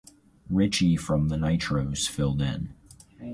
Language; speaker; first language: English; native; English